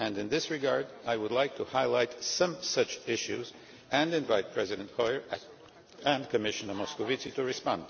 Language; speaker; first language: English; non-native, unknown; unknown